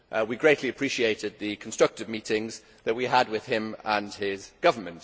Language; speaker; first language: English; native; English